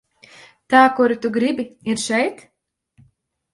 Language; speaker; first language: Latvian; native; Latvian